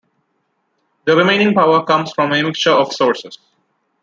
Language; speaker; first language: English; non-native, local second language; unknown